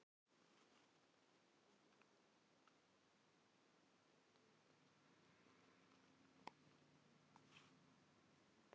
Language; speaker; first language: Icelandic; non-native, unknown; Filipino